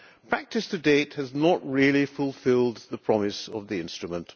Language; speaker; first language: English; non-native, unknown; Hungarian